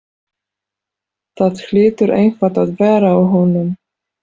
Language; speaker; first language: Icelandic; non-native, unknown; Polish